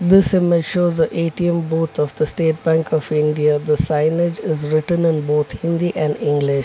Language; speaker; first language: English; non-native, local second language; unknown